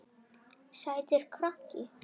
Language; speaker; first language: Icelandic; native; Icelandic